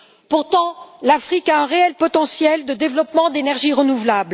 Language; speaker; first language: French; native; French